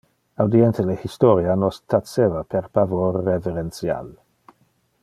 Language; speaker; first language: Interlingua; non-native, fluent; Dutch